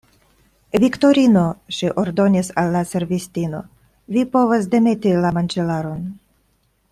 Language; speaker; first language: Esperanto; non-native, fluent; Russian